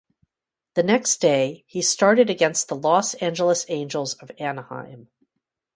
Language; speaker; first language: English; native; English